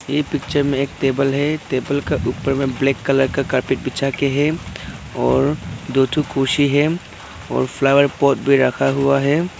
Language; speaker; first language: Hindi; non-native, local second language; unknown